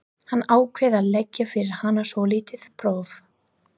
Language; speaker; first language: Icelandic; non-native, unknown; English